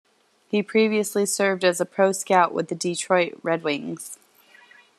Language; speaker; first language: English; native; English